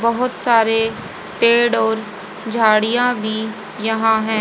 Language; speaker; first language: Hindi; native; Hindi